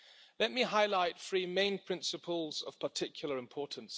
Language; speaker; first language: English; non-native, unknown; German